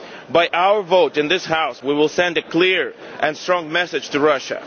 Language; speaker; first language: English; non-native, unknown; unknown